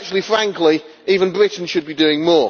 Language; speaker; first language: English; native; English